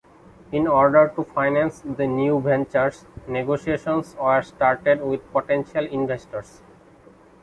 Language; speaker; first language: English; non-native, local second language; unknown